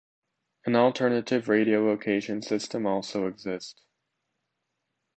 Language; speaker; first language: English; native; English